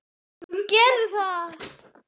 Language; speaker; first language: Icelandic; native; Icelandic